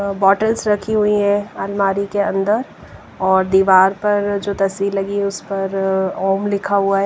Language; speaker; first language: Hindi; non-native, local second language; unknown